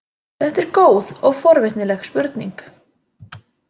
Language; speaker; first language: Icelandic; native; Icelandic